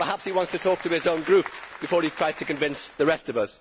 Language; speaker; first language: English; native; English